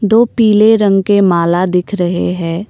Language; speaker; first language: Hindi; non-native, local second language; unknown